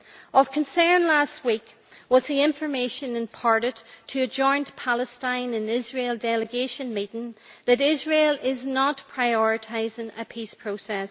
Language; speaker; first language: English; native; English